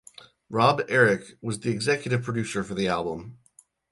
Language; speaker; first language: English; native; English